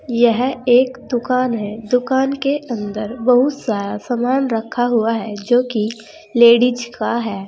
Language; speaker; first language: Hindi; native; Hindi